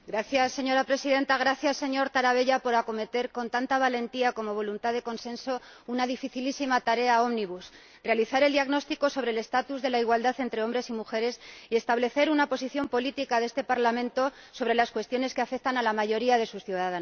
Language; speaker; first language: Spanish; native; Spanish